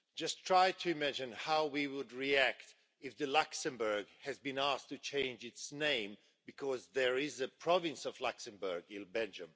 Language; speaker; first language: English; non-native, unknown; Swedish